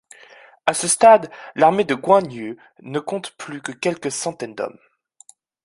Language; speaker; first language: French; native; French